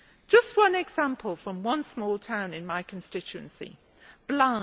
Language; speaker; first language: English; native; English